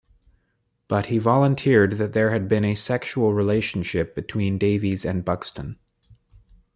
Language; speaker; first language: English; native; English